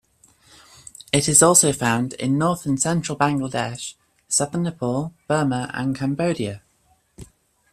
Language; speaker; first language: English; native; English